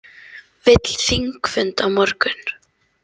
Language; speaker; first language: Icelandic; native; Icelandic